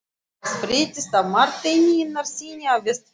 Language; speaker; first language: Icelandic; non-native, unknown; Russian